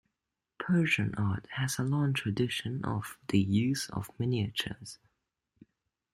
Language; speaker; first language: English; native; English